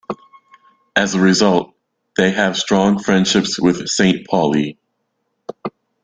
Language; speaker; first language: English; native; English